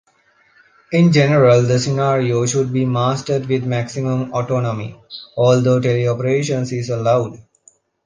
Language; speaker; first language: English; non-native, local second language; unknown